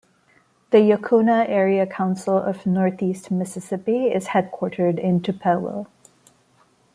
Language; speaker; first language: English; non-native, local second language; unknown